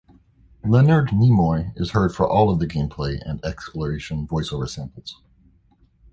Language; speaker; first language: English; native; English